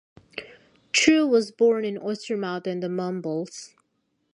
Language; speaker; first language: English; non-native, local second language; Bangla